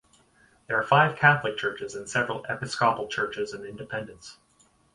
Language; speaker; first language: English; native; English